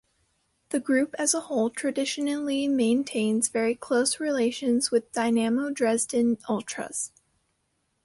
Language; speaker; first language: English; native; English